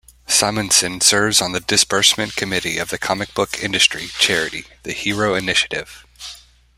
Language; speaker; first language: English; native; English